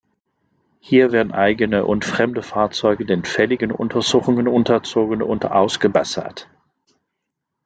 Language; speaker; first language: German; non-native, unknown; French